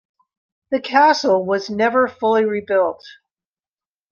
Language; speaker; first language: English; native; English